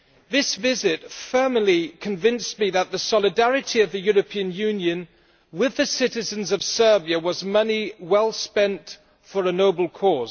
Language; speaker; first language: English; non-native, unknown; German